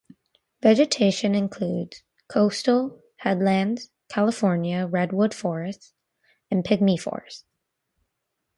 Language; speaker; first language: English; native; English